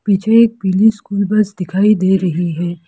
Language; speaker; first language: Hindi; non-native, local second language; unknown